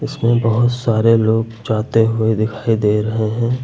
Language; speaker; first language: Hindi; native; Hindi